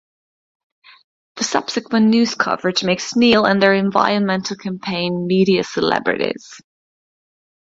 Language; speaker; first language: English; non-native, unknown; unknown